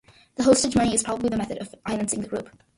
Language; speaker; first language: English; early bilingual, other home language; Malayalam